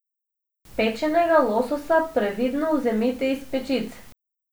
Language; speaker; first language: Slovenian; non-native, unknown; Macedonian